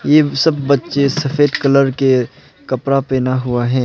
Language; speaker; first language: Hindi; non-native, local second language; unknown